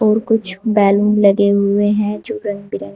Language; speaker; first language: Hindi; native; Hindi